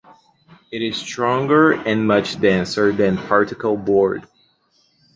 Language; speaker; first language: English; non-native, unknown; Portuguese